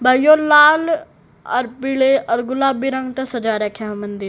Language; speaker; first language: Hindi; native; Hindi